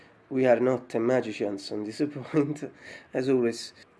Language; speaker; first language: English; non-native, fluent; Italian